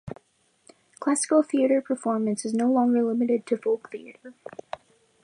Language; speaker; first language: English; native; English